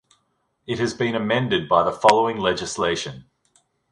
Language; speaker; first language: English; native; English